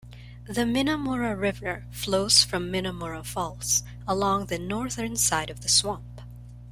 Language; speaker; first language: English; non-native, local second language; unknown